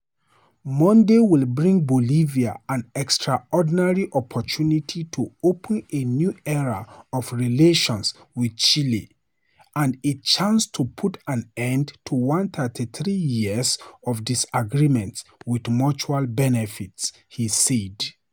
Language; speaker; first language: English; non-native, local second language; Hausa